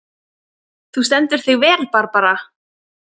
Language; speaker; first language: Icelandic; native; Icelandic